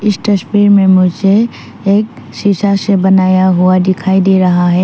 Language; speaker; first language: Hindi; early bilingual, other home language; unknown